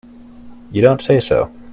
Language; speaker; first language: English; native; English